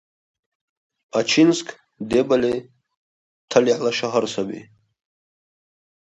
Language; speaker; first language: Russian; non-native, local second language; Dargwa